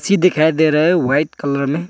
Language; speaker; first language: Hindi; non-native, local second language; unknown